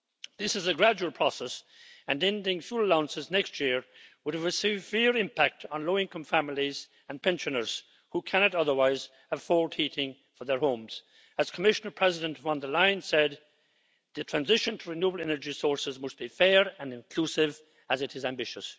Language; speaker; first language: English; native; English